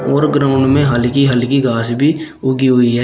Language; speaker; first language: Hindi; native; Hindi